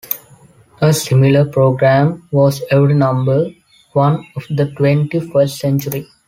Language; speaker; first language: English; non-native, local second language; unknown